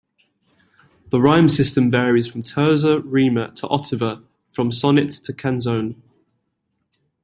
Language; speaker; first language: English; native; English